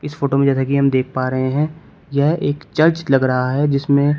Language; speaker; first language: Hindi; native; Hindi